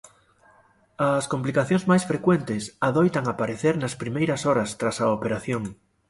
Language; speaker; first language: Galician; native; Galician